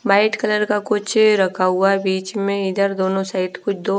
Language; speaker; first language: Hindi; non-native, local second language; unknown